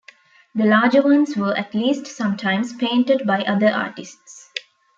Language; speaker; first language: English; non-native, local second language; Tamil